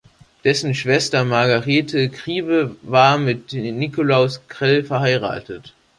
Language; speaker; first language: German; native; German